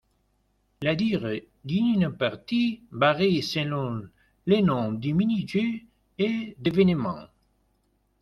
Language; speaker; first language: French; non-native, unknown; Spanish